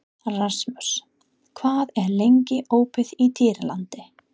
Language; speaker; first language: Icelandic; non-native, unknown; English